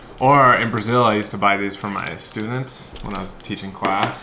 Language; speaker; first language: English; native; English